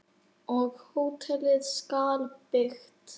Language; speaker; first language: Icelandic; native; Icelandic